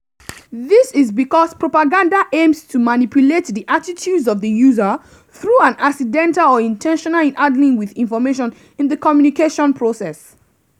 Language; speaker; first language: English; non-native, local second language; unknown